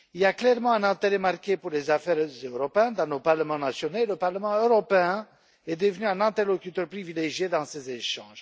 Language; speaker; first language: French; non-native, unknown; Romanian